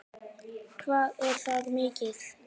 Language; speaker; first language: Icelandic; native; Icelandic